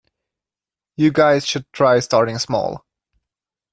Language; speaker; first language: English; non-native, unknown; German